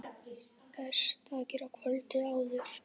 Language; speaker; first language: Icelandic; native; Icelandic